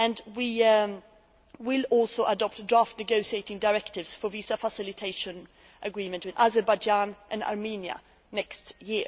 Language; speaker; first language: English; non-native, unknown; Swedish